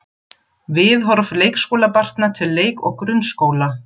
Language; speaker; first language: Icelandic; non-native, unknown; German